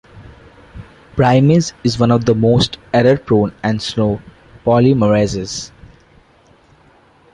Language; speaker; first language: English; non-native, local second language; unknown